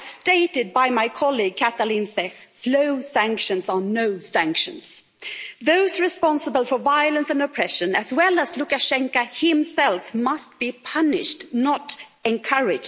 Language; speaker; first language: English; non-native, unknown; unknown